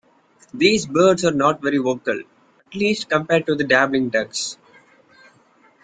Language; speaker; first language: English; non-native, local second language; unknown